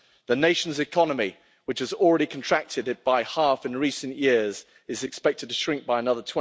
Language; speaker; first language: English; native; English